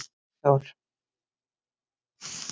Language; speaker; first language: Icelandic; native; Icelandic